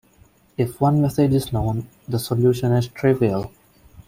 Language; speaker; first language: English; non-native, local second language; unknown